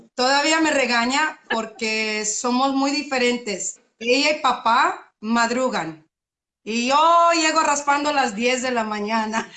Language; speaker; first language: Spanish; early bilingual, other home language; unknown